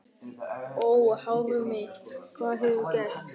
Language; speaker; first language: Icelandic; non-native, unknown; German